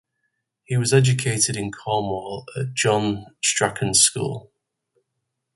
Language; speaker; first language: English; native; English